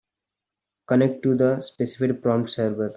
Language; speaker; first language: English; non-native, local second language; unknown